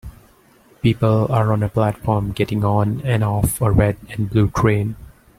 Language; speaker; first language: English; non-native, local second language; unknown